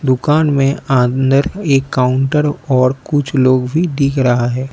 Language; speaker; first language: Hindi; non-native, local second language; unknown